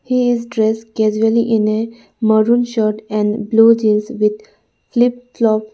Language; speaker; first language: English; non-native, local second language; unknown